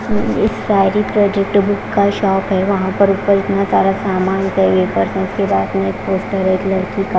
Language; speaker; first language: Hindi; non-native, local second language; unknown